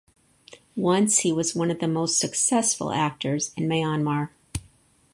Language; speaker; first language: English; native; English